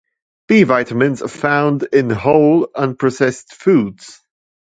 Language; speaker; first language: English; non-native, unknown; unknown